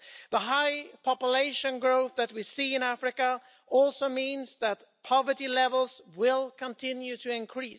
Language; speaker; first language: English; non-native, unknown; Swedish